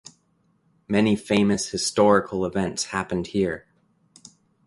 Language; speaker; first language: English; native; English